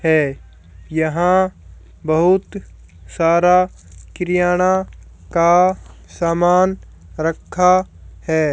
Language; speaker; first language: Hindi; native; Hindi